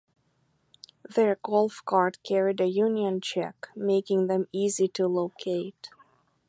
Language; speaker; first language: English; native; English